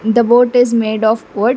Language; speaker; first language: English; non-native, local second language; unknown